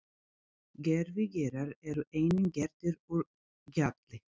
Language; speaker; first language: Icelandic; non-native, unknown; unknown